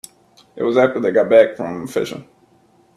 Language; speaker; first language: English; native; English